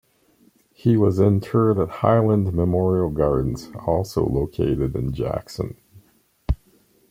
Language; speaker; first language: English; native; English